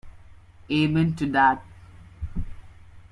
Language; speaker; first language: English; non-native, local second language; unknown